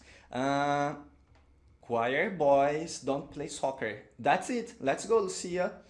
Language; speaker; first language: English; non-native, fluent; Portuguese